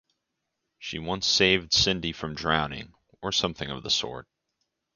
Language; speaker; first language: English; native; English